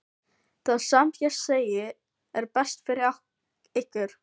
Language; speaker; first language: Icelandic; non-native, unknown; Filipino